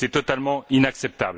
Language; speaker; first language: French; native; French